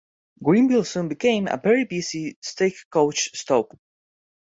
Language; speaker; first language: English; non-native, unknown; Spanish